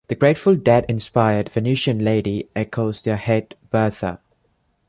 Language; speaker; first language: English; non-native, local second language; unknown